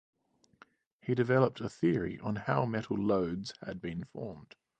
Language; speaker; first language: English; native; English